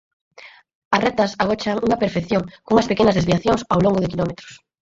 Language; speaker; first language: Galician; native; Galician